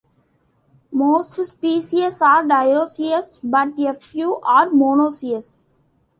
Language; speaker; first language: English; non-native, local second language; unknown